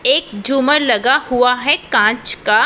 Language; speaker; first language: Hindi; non-native, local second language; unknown